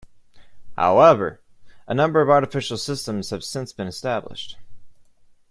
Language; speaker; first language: English; native; English